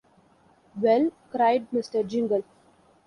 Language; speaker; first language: English; non-native, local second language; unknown